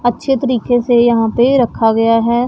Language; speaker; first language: Hindi; non-native, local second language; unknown